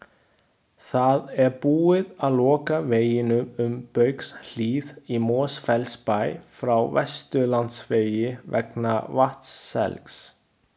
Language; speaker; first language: Icelandic; non-native, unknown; Chinese